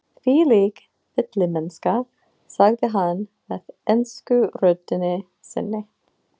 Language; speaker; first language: Icelandic; non-native, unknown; English